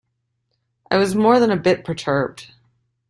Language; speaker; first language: English; native; English